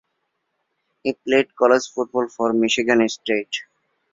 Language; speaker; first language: English; non-native, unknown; Bangla